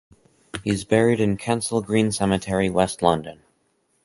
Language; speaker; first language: English; native; English